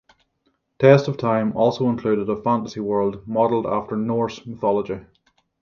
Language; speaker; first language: English; native; English